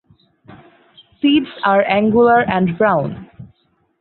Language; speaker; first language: English; non-native, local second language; Bangla